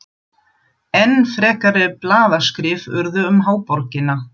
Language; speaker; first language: Icelandic; non-native, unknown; German